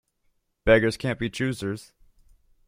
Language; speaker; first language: English; native; English